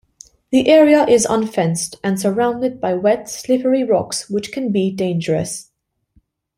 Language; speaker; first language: English; non-native, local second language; Maltese